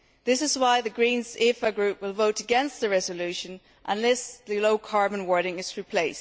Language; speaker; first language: English; non-native, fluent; German